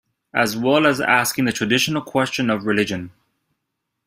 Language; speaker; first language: English; native; English